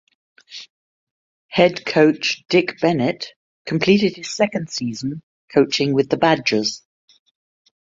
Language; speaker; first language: English; native; English